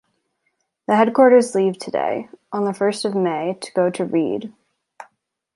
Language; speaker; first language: English; native; English